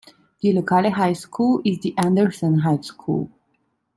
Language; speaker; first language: German; non-native, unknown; Italian